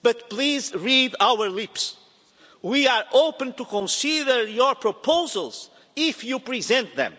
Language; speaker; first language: English; non-native, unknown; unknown